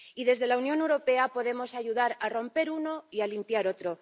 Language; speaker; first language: Spanish; native; Spanish